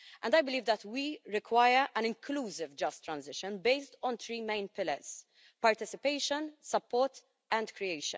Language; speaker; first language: English; non-native, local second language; Maltese